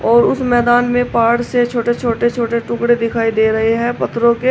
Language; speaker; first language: Hindi; native; Hindi